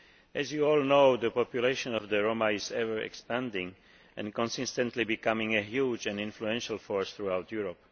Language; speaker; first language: English; non-native, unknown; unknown